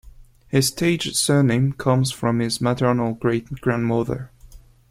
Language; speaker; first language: English; non-native, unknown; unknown